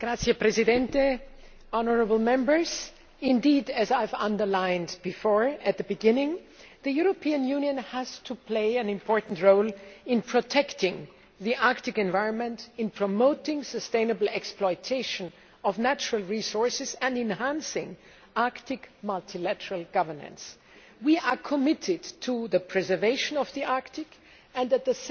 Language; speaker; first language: English; non-native, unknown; German